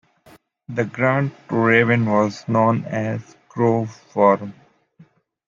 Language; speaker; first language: English; native; English